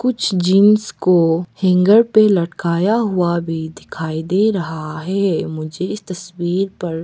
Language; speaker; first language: Hindi; non-native, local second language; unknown